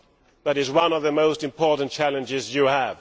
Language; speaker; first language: English; non-native, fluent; Swedish